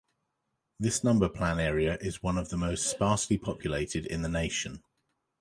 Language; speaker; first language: English; native; English